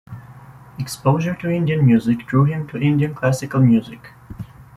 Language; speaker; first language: English; native; English